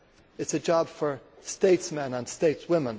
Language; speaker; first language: English; native; English